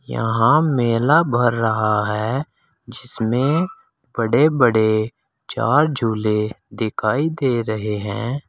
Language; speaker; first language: Hindi; native; Hindi